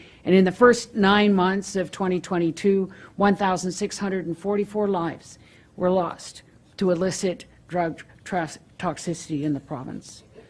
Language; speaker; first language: English; native; English